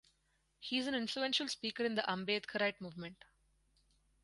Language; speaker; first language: English; non-native, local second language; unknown